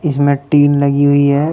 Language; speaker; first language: Hindi; native; Hindi